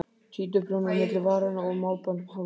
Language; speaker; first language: Icelandic; native; Icelandic